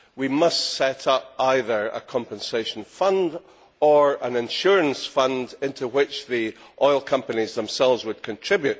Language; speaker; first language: English; native; English